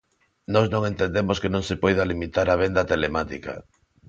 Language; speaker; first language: Galician; non-native, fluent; Spanish